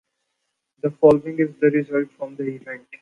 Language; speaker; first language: English; non-native, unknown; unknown